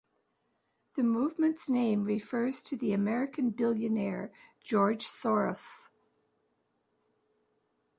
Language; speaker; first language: English; native; English